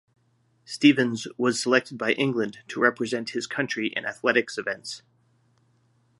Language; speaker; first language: English; native; English